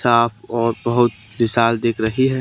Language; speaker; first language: Hindi; native; Hindi